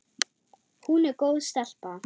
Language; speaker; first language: Icelandic; non-native, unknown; German